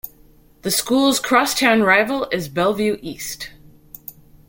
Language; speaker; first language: English; native; English